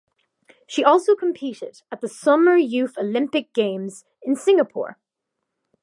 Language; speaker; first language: English; native; English